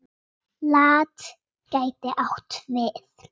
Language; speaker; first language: Icelandic; native; Icelandic